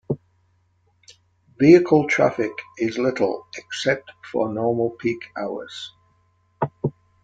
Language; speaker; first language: English; native; English